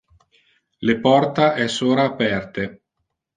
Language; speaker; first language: Interlingua; non-native, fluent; Italian